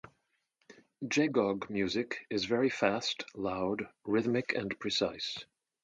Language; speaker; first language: English; native; English